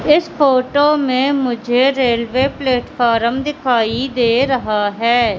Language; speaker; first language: Hindi; native; Hindi